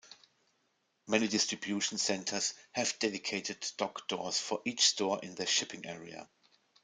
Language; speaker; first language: English; non-native, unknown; German